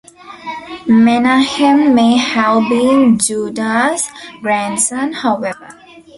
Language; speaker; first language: English; non-native, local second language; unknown